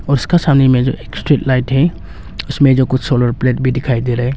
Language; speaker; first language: Hindi; non-native, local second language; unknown